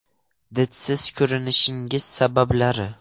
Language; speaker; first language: Uzbek; non-native, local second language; Russian